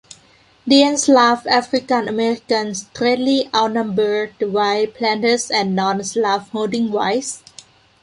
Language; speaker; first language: English; non-native, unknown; Thai